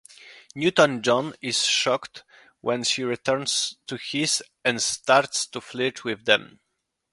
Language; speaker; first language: English; non-native, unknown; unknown